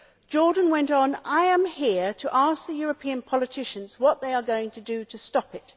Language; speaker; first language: English; native; English